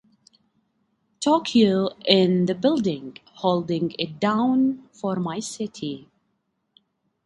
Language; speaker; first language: English; non-native, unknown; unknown